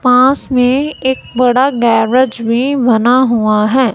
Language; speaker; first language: Hindi; non-native, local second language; Punjabi